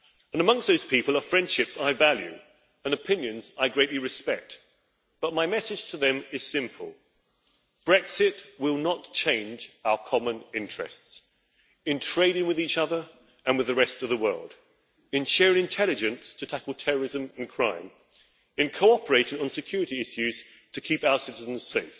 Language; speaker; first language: English; native; English